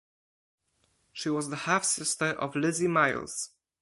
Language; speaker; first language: English; non-native, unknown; Polish